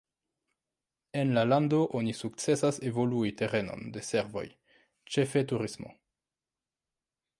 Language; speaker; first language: Esperanto; non-native, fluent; French